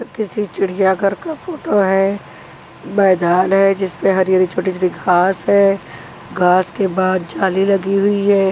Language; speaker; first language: Hindi; non-native, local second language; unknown